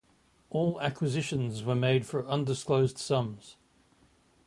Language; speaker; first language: English; native; English